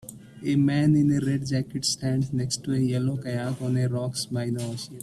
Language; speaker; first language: English; non-native, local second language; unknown